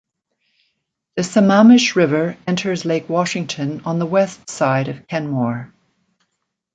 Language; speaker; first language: English; native; English